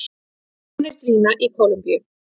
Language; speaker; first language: Icelandic; native; Icelandic